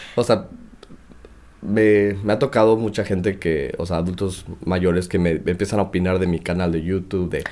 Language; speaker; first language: Spanish; native; Spanish